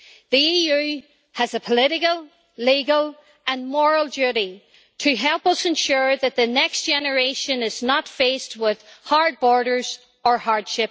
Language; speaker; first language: English; native; English